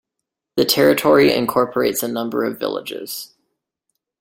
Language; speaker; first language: English; native; English